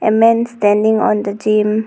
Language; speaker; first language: English; non-native, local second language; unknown